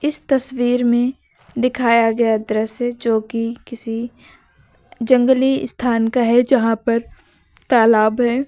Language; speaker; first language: Hindi; native; Hindi